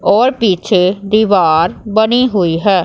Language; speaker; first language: Hindi; non-native, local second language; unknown